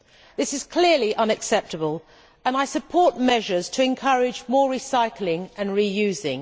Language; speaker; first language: English; native; English